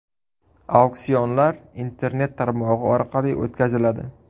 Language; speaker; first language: Uzbek; native; Uzbek